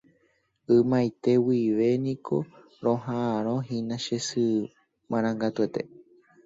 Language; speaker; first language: Guarani; native; Guarani